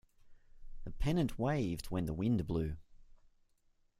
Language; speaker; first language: English; native; English